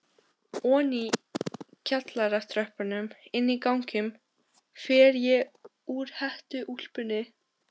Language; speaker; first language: Icelandic; non-native, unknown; Albanian